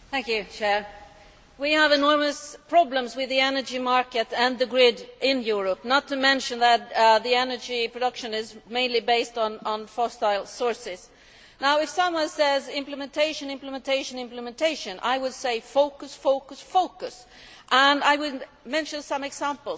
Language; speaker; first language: English; non-native, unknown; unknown